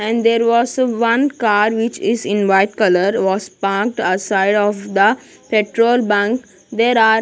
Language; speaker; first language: English; non-native, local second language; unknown